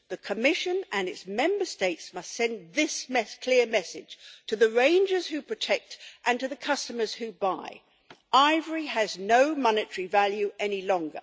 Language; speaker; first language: English; native; English